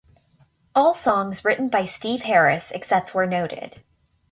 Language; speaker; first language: English; native; English